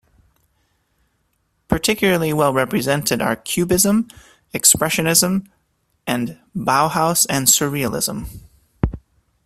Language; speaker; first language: English; native; English